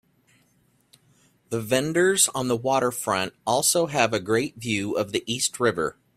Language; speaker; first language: English; native; English